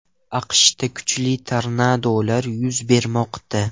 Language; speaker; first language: Uzbek; non-native, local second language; Russian